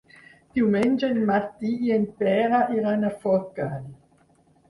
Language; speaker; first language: Catalan; non-native, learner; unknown